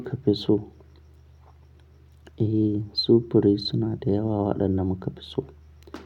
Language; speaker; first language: Hausa; non-native, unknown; Akan